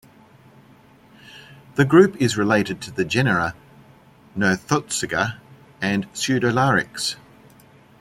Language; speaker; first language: English; native; English